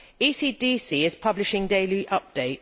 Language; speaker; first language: English; native; English